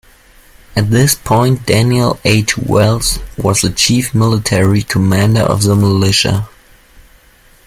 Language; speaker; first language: English; non-native, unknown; German